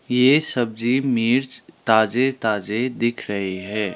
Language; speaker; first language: Hindi; non-native, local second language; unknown